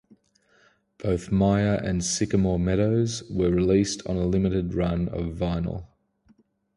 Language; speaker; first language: English; native; English